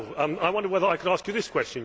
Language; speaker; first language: English; native; English